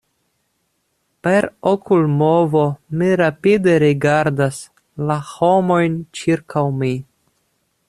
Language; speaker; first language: Esperanto; non-native, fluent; Russian